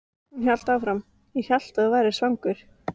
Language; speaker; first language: Icelandic; native; Icelandic